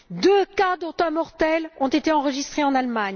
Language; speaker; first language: French; native; French